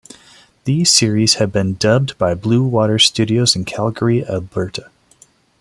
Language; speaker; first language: English; non-native, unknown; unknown